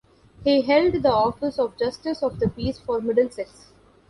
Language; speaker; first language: English; non-native, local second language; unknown